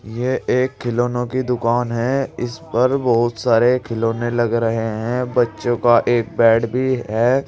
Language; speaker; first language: Hindi; native; Hindi